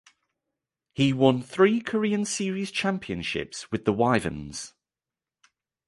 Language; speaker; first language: English; native; English